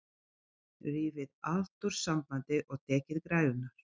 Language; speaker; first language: Icelandic; non-native, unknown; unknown